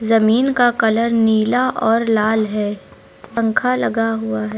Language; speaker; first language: Hindi; native; Hindi